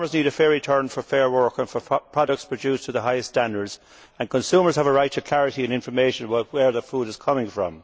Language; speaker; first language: English; native; English